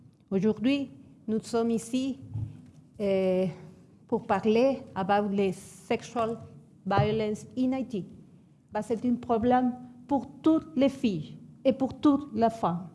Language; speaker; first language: French; non-native, learner; Spanish